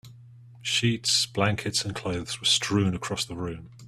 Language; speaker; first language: English; native; English